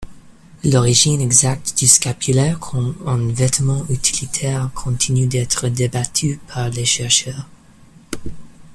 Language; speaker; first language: French; non-native, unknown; English